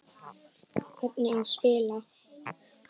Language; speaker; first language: Icelandic; native; Icelandic